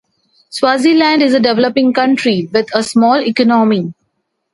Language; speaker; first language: English; non-native, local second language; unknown